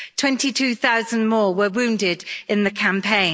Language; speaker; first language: English; native; English